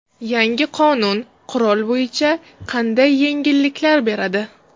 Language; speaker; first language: Uzbek; non-native, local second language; Russian